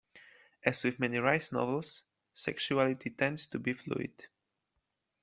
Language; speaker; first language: English; non-native, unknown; Polish